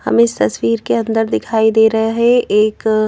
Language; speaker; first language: Hindi; native; Hindi